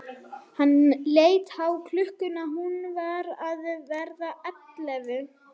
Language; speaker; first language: Icelandic; non-native, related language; Swedish